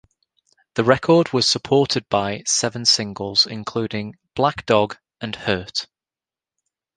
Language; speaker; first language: English; native; English